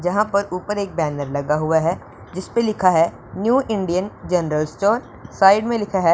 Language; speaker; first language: Hindi; non-native, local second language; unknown